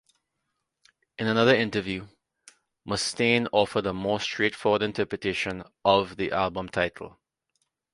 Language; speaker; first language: English; native; English